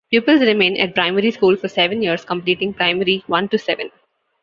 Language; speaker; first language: English; non-native, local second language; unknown